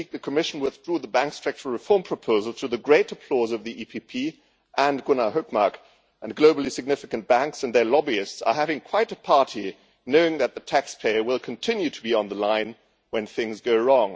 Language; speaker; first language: English; non-native, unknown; German